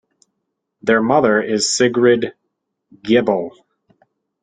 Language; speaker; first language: English; native; English